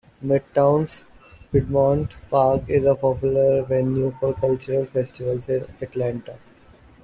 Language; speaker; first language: English; non-native, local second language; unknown